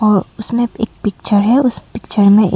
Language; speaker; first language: Hindi; non-native, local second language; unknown